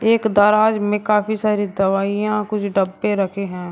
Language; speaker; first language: Hindi; native; Hindi